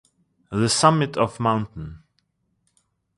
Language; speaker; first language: English; non-native, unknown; Russian